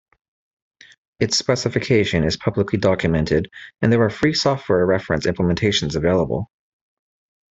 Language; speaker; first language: English; native; English